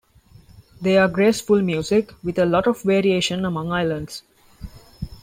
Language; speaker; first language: English; non-native, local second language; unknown